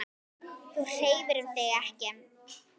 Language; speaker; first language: Icelandic; native; Icelandic